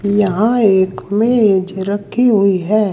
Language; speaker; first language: Hindi; native; Hindi